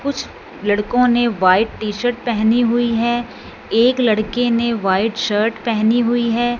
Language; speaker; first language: Hindi; non-native, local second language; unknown